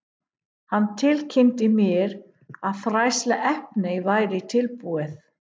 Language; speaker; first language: Icelandic; non-native, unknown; English